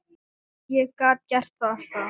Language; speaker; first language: Icelandic; non-native, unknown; Thai